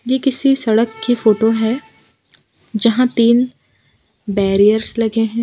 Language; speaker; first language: Hindi; non-native, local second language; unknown